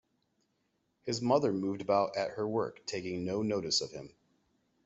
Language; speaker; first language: English; native; English